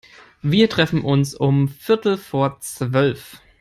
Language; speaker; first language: English; non-native, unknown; German